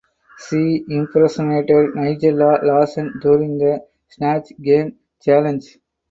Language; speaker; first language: English; non-native, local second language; Tamil